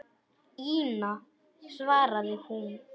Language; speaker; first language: Icelandic; non-native, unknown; Polish